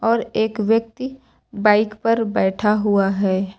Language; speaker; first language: Hindi; native; Hindi